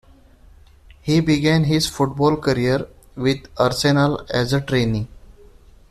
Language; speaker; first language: English; non-native, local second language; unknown